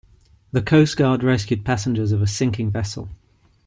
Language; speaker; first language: English; non-native, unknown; Ligurian